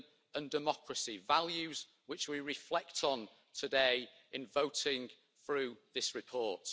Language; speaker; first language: English; non-native, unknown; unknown